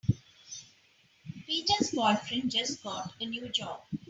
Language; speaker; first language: English; non-native, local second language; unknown